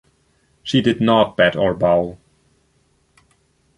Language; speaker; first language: English; non-native, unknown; German